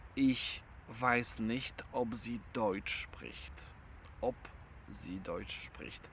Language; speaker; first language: German; non-native, fluent; Polish